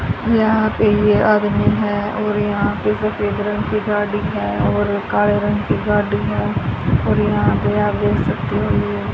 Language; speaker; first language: Hindi; native; Hindi